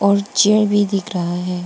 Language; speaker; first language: Hindi; non-native, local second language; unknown